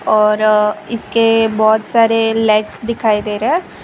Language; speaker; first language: Hindi; non-native, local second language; Gujarati